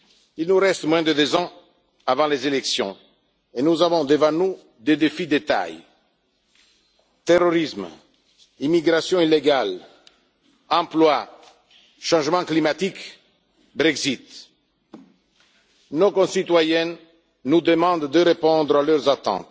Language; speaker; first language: French; non-native, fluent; Italian